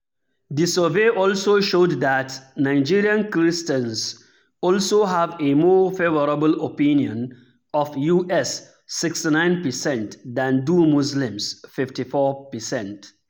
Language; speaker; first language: English; non-native, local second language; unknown